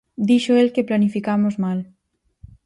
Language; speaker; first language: Galician; native; Galician